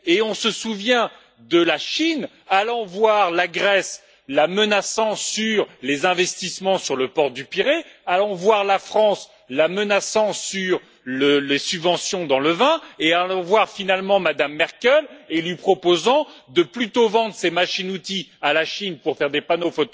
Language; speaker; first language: French; native; French